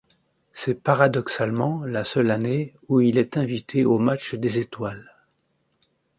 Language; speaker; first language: French; native; French